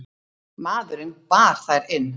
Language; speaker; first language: Icelandic; native; Icelandic